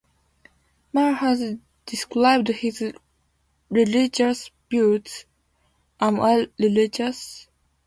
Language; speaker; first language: English; non-native, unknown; Japanese